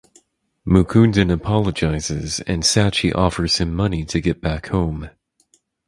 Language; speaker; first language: English; native; English